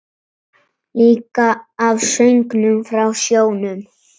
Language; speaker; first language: Icelandic; native; Icelandic